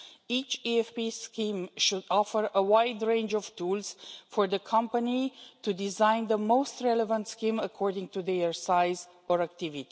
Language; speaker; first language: English; non-native, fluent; Romanian